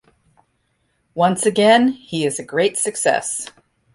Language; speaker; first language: English; native; English